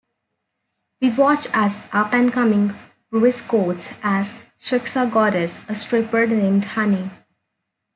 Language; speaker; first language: English; non-native, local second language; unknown